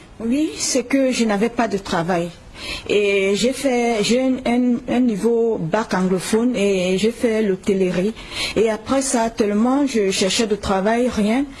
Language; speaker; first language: French; non-native, local second language; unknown